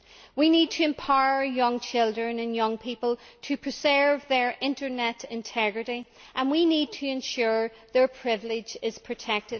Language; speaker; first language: English; native; English